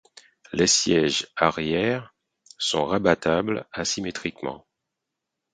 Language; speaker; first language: French; non-native, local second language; Haitian Creole